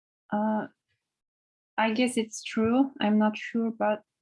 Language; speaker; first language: English; non-native, learner; Turkish